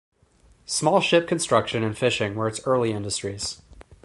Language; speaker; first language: English; native; English